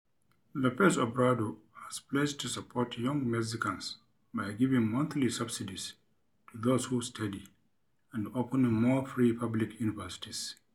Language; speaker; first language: English; non-native, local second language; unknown